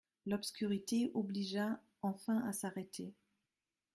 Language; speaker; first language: French; non-native, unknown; German